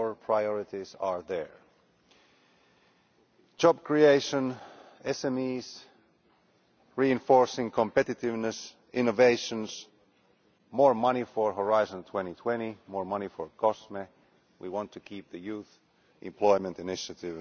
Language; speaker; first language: English; non-native, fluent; Finnish